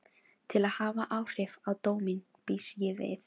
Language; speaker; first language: Icelandic; non-native, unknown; Filipino